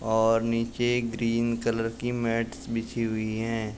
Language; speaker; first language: Hindi; native; Hindi